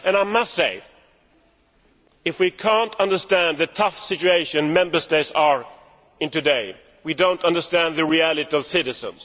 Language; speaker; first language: English; non-native, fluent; Swedish